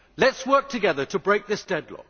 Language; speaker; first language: English; native; English